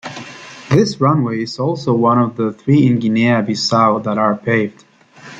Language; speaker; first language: English; native; English